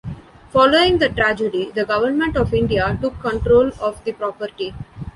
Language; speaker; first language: English; non-native, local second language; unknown